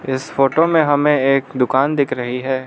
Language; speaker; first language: Hindi; non-native, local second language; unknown